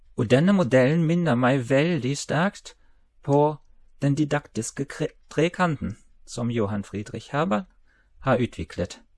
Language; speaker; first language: Norwegian; non-native, related language; German